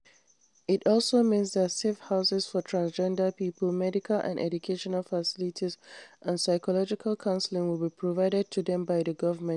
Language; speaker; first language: English; non-native, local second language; Hausa